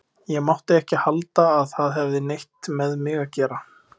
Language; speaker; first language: Icelandic; native; Icelandic